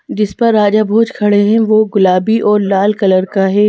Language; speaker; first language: Hindi; native; Hindi